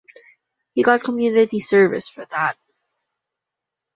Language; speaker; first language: English; non-native, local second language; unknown